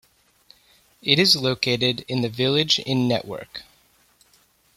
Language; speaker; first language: English; native; English